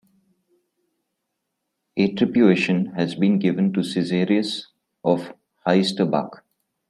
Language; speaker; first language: English; non-native, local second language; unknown